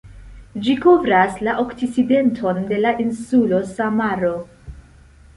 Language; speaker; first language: Esperanto; non-native, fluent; Central Kurdish